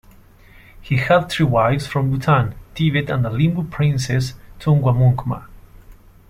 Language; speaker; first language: English; non-native, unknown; Spanish